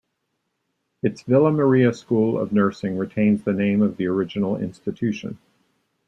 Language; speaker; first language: English; native; English